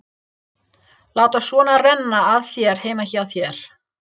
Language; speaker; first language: Icelandic; non-native, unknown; English